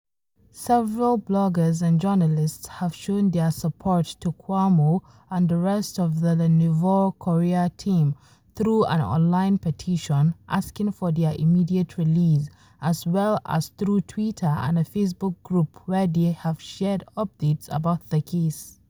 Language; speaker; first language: English; non-native, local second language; Hausa